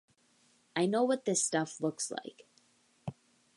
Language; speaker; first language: English; native; English